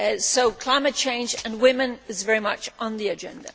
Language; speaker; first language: English; non-native, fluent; Danish